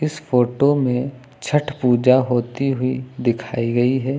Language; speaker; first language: Hindi; native; Hindi